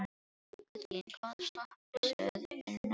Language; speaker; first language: Icelandic; non-native, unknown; Filipino